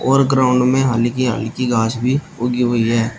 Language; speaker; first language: Hindi; native; Hindi